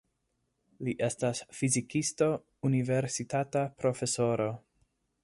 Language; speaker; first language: Esperanto; non-native, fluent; English